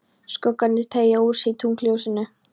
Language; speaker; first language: Icelandic; non-native, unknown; Polish